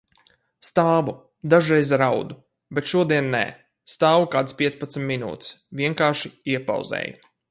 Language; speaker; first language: Latvian; native; Latvian